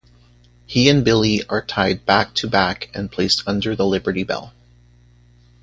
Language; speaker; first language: English; native; English